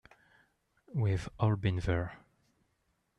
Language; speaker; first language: English; non-native, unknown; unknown